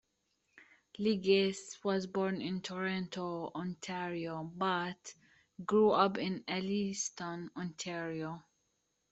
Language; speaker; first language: English; native; English